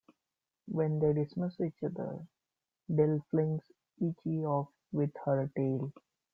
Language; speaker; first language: English; non-native, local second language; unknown